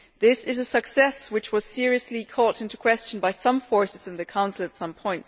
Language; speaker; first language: English; non-native, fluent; German